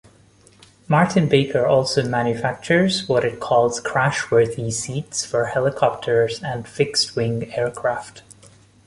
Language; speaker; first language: English; non-native, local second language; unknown